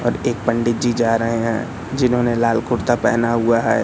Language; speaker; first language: Hindi; native; Hindi